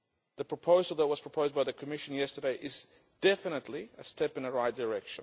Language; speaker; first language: English; non-native, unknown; Lithuanian